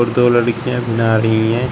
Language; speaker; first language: Hindi; native; Hindi